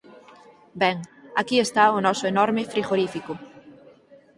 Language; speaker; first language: Galician; native; Galician